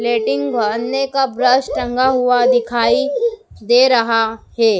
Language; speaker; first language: Hindi; native; Hindi